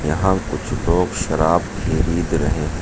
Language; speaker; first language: Hindi; native; Hindi